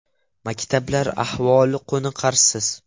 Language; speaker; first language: Uzbek; non-native, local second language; Russian